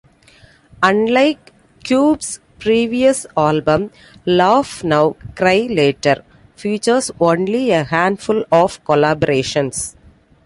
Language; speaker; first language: English; non-native, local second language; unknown